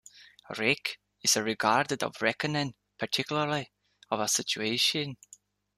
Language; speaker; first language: English; native; English